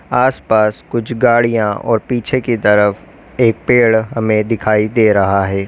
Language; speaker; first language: Hindi; native; Hindi